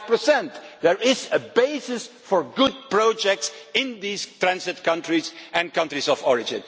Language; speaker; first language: English; non-native, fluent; Dutch